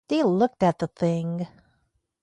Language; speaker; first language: English; native; English